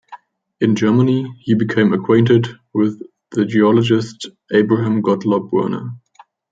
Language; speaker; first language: English; non-native, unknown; German